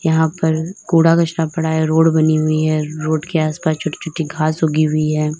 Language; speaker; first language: Hindi; native; Hindi